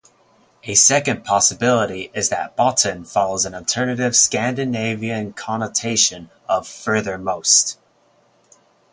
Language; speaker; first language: English; native; English